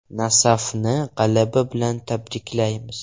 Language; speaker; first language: Uzbek; non-native, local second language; Russian